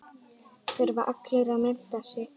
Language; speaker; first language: Icelandic; native; Icelandic